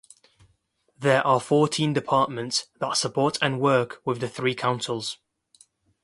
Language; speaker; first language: English; non-native, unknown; Kurdish